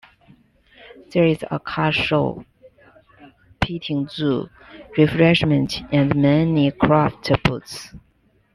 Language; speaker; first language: English; non-native, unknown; Chinese